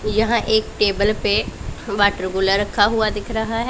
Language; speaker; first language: Hindi; non-native, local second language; Punjabi